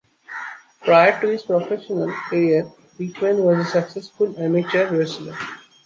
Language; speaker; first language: English; non-native, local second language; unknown